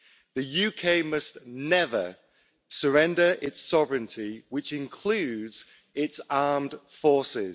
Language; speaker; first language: English; native; English